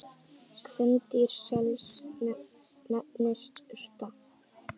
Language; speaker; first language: Icelandic; native; Icelandic